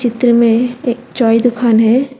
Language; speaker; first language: Hindi; non-native, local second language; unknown